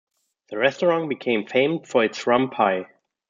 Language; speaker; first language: English; non-native, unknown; German